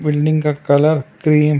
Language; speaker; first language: Hindi; non-native, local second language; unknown